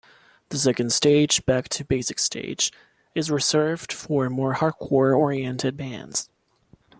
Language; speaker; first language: English; non-native, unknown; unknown